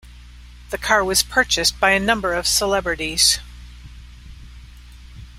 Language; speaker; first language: English; native; English